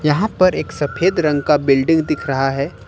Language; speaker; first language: Hindi; native; Hindi